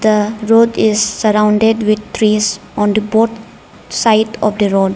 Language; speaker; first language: English; non-native, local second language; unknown